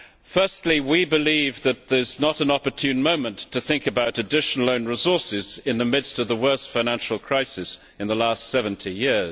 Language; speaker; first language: English; native; English